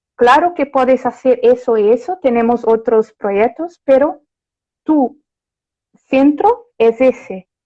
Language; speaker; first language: Spanish; non-native, related language; Portuguese